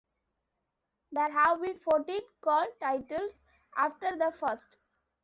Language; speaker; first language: English; non-native, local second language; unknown